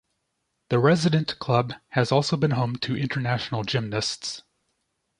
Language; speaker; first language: English; native; English